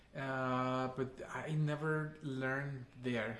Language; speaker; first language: English; non-native, fluent; Spanish